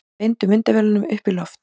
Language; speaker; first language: Icelandic; native; Icelandic